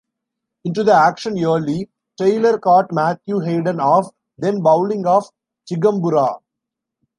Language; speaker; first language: English; non-native, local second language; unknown